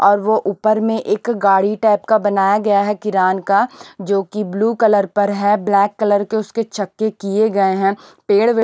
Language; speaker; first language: Hindi; non-native, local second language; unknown